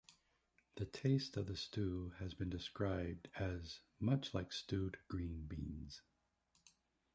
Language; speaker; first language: English; native; English